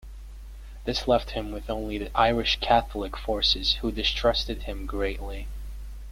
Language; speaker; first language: English; native; English